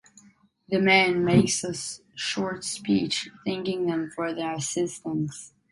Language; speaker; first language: English; non-native, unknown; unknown